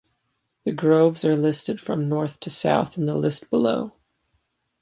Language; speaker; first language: English; native; English